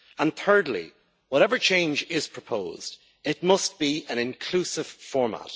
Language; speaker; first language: English; native; English